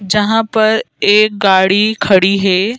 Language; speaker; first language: Hindi; native; Hindi